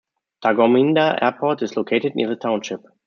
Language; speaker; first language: English; non-native, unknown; German